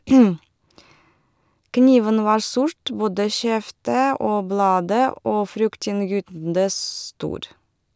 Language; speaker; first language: Norwegian; non-native, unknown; Russian